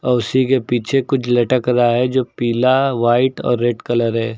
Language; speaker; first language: Hindi; native; Hindi